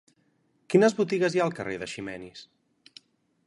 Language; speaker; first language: Catalan; native; Catalan